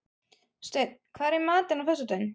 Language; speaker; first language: Icelandic; non-native, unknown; German